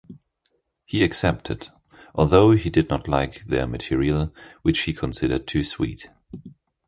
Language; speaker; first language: English; non-native, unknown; German